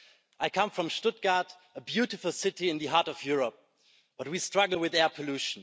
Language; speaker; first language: English; non-native, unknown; German